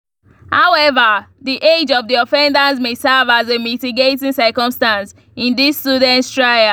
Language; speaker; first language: English; non-native, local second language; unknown